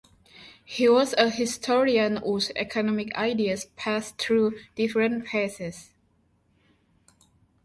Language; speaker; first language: English; non-native, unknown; Indonesian